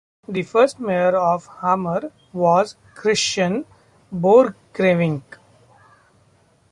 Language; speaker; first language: English; non-native, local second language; Marathi